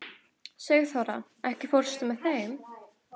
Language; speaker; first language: Icelandic; native; Icelandic